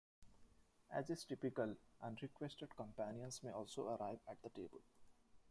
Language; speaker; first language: English; non-native, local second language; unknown